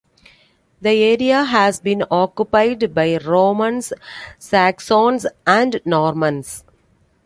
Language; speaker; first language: English; non-native, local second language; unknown